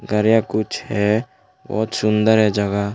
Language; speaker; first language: Hindi; non-native, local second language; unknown